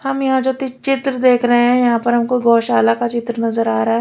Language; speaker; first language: Hindi; native; Hindi